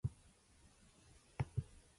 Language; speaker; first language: English; non-native, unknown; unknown